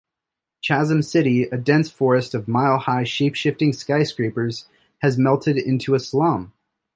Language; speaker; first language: English; native; English